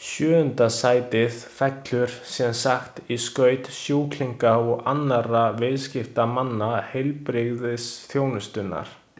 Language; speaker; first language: Icelandic; non-native, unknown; Chinese